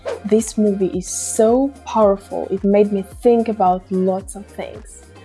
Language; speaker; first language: English; non-native, fluent; Russian